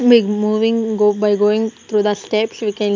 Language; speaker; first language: English; non-native, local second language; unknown